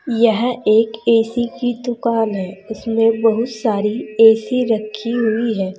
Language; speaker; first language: Hindi; native; Hindi